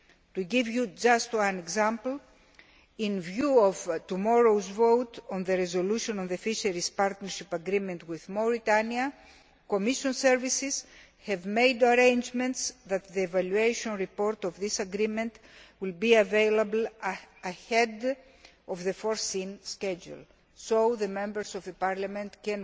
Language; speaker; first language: English; non-native, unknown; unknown